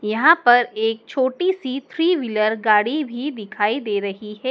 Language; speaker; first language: Hindi; native; Hindi